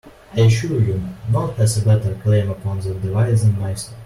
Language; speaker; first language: English; non-native, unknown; Russian